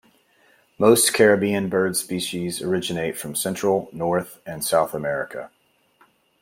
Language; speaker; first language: English; native; English